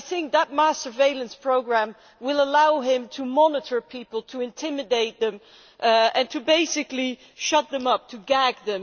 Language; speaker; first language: English; non-native, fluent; Dutch